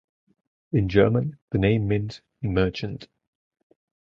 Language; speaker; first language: English; non-native, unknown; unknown